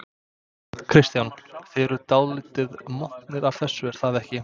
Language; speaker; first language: Icelandic; non-native, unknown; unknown